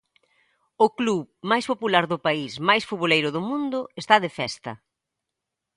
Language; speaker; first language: Galician; native; Galician